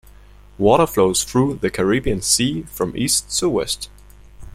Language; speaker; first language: English; native; English